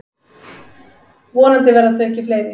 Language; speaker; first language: Icelandic; native; Icelandic